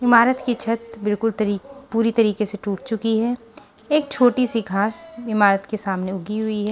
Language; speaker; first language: Hindi; non-native, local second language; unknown